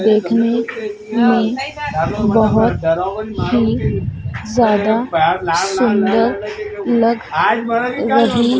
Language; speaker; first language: Hindi; native; Hindi